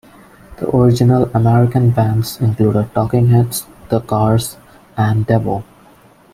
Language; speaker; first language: English; non-native, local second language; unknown